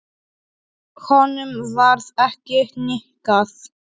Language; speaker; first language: Icelandic; non-native, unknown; Polish